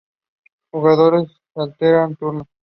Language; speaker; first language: English; non-native, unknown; Spanish